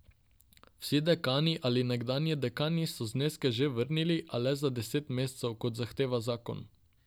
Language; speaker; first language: Slovenian; non-native, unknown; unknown